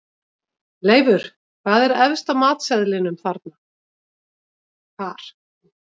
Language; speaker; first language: Icelandic; native; Icelandic